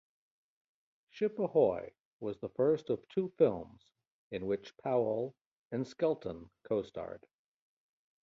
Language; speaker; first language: English; native; English